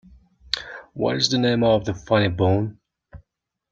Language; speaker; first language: English; non-native, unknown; Mongolian